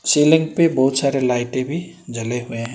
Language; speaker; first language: Hindi; non-native, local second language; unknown